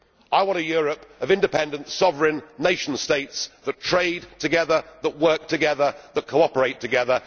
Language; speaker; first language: English; native; English